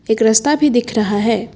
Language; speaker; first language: Hindi; non-native, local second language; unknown